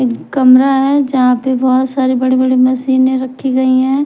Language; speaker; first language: Hindi; non-native, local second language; Punjabi